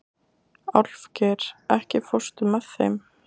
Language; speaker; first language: Icelandic; native; Icelandic